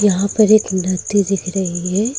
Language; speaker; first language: Hindi; native; Hindi